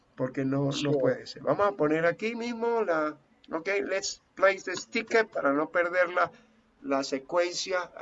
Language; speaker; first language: Spanish; native; Spanish